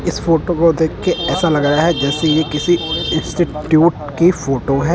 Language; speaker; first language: Hindi; non-native, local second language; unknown